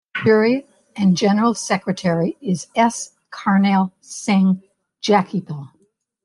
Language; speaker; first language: English; native; English